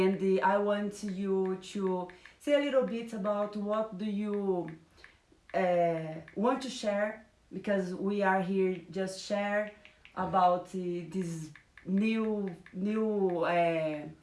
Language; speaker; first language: English; non-native, learner; Portuguese